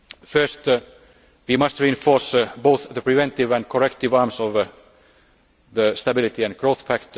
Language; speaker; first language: English; non-native, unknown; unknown